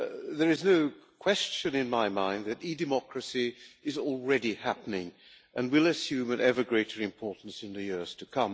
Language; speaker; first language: English; non-native, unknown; Hungarian